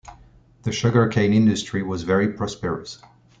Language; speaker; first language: English; non-native, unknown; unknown